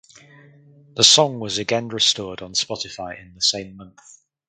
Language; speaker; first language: English; native; English